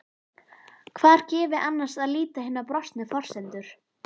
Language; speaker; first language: Icelandic; native; Icelandic